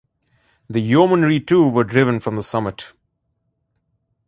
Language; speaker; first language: English; non-native, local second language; Bangla